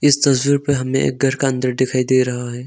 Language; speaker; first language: Hindi; non-native, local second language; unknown